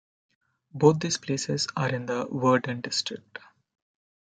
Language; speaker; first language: English; non-native, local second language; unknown